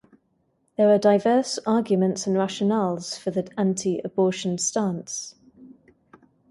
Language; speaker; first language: English; native; English